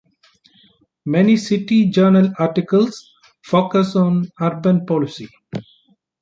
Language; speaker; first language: English; non-native, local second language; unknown